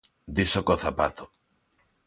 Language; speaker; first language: Galician; non-native, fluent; Spanish